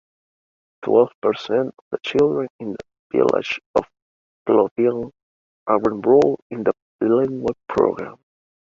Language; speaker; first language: English; native; English